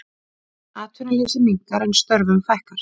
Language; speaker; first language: Icelandic; native; Icelandic